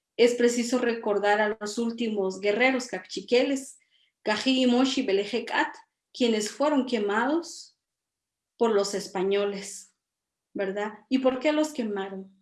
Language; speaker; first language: Spanish; non-native, local second language; Kʼicheʼ